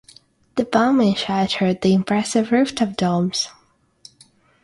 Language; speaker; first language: English; non-native, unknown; Russian